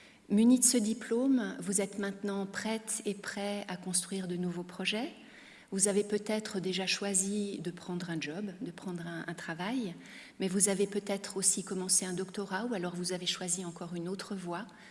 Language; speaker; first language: French; native; French